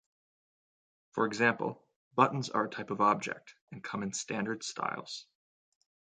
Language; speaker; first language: English; native; English